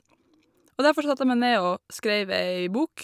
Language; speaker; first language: Norwegian; native; Norwegian